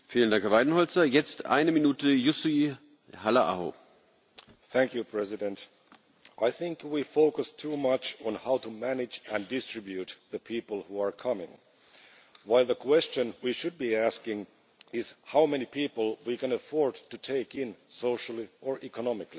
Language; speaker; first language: English; non-native, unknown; Finnish